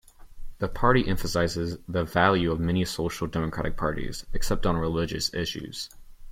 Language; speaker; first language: English; native; English